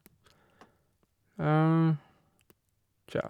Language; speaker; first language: Norwegian; non-native, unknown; Portuguese